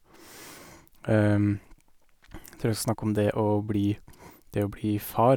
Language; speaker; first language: Norwegian; native; Norwegian